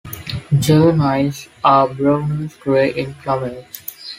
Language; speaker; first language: English; non-native, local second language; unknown